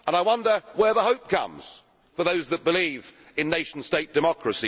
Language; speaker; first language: English; native; English